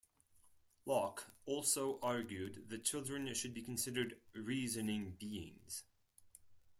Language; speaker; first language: English; non-native, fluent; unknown